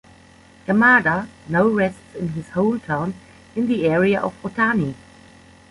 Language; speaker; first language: English; non-native, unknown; German